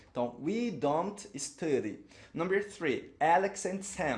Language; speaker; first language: English; non-native, fluent; Portuguese